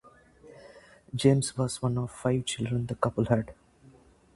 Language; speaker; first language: English; non-native, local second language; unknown